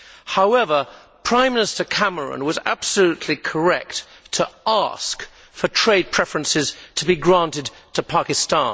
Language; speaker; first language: English; native; English